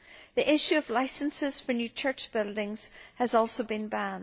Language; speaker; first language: English; native; English